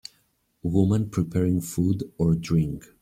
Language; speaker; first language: English; native; English